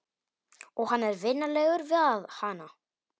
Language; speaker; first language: Icelandic; non-native, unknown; Polish